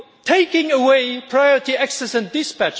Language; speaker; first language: English; non-native, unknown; German